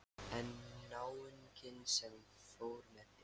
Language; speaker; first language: Icelandic; non-native, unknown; Lithuanian